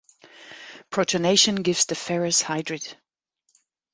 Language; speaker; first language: English; non-native, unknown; German